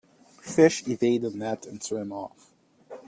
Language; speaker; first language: English; native; English